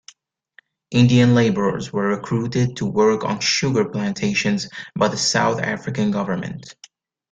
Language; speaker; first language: English; native; English